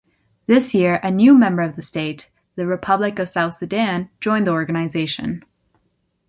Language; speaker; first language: English; native; English